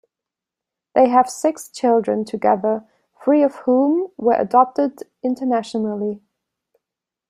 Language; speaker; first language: English; non-native, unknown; German